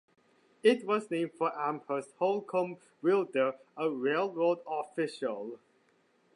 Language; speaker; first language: English; native; English